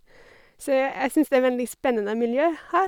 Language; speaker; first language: Norwegian; non-native, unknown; English